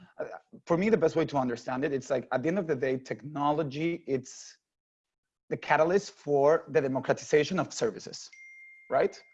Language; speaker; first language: English; non-native, fluent; Spanish